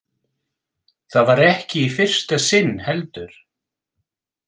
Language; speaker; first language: Icelandic; non-native, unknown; English